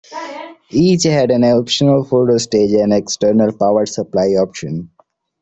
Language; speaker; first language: English; non-native, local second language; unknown